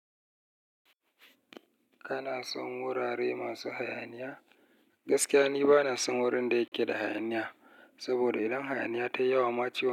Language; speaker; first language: Hausa; native; Hausa